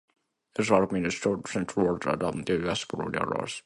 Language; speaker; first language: English; non-native, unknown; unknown